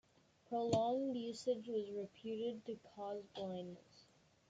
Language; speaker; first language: English; native; English